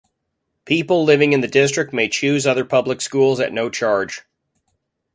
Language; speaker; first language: English; native; English